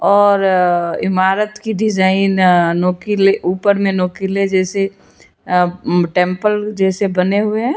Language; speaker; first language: Hindi; non-native, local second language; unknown